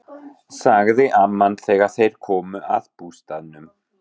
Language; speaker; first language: Icelandic; non-native, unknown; German